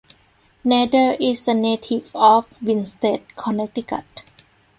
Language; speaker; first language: English; non-native, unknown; Thai